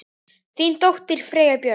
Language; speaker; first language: Icelandic; native; Icelandic